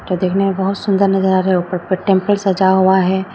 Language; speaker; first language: Hindi; non-native, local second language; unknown